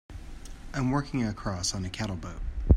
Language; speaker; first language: English; native; English